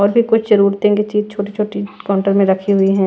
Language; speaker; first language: Hindi; non-native, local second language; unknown